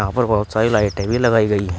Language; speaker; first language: Hindi; native; Hindi